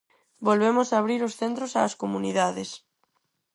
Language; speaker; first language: Galician; non-native, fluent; Spanish